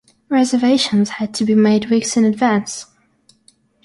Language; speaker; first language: English; non-native, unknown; Russian